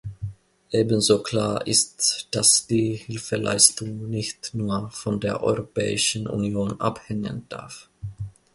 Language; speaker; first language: German; non-native, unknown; Finnish